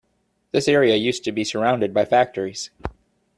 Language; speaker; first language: English; native; English